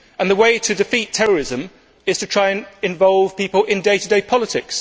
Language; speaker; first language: English; native; English